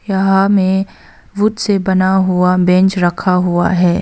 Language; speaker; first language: Hindi; non-native, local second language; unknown